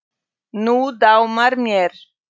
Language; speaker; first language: Icelandic; non-native, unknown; Polish